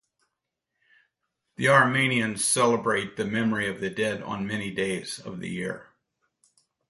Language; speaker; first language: English; native; English